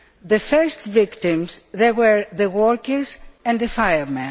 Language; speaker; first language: English; non-native, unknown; Greek